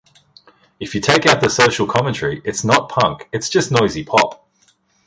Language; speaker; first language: English; native; English